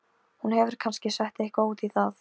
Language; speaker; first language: Icelandic; non-native, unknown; Polish